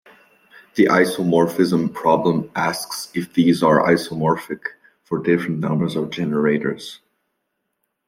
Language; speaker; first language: English; non-native, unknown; French